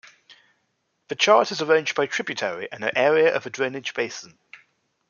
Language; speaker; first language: English; native; English